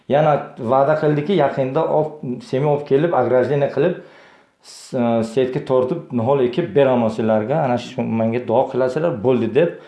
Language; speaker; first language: Uzbek; non-native, local second language; Tajik